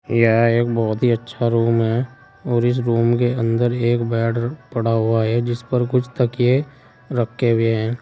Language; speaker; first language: Hindi; native; Hindi